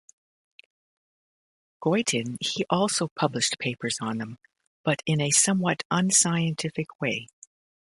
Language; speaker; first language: English; native; English